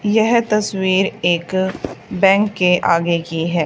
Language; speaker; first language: Hindi; native; Hindi